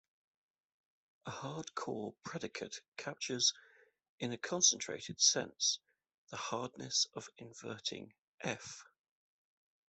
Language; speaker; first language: English; native; English